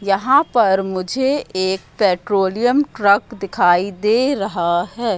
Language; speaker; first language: Hindi; native; Hindi